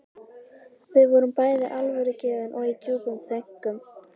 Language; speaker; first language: Icelandic; native; Icelandic